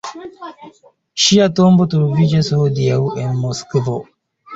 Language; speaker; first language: Esperanto; non-native, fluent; Chinese